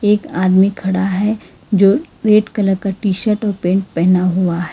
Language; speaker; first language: Hindi; non-native, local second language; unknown